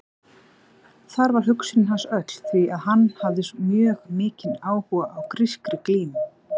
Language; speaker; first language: Icelandic; native; Icelandic